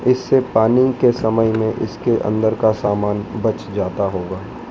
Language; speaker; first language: Hindi; native; Hindi